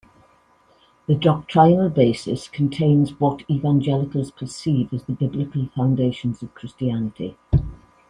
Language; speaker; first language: English; native; English